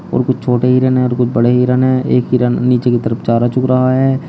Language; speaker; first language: Hindi; native; Hindi